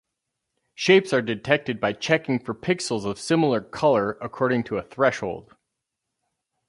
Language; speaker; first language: English; native; English